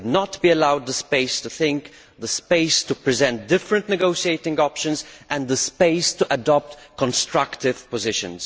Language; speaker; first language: English; non-native, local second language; Maltese